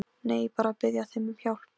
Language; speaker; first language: Icelandic; non-native, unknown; Polish